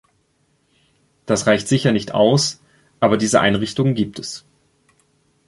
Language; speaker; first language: German; native; German